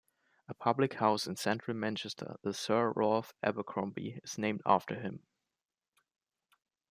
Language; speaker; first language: English; non-native, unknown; German